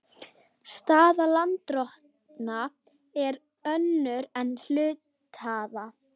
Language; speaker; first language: Icelandic; non-native, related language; Swedish